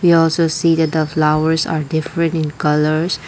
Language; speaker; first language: English; non-native, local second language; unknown